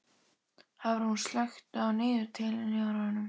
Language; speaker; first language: Icelandic; native; Icelandic